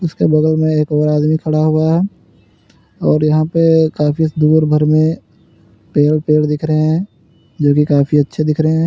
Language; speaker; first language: Hindi; native; Hindi